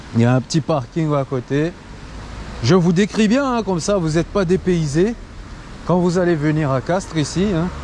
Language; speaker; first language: French; non-native, local second language; Comorian